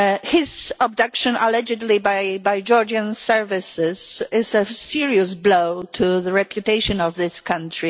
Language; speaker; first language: English; non-native, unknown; Polish